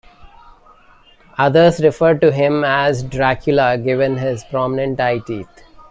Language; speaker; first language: English; non-native, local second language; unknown